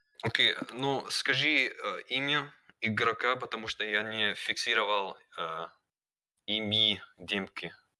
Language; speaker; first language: Russian; non-native, learner; English